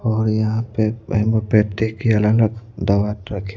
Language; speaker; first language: Hindi; native; Hindi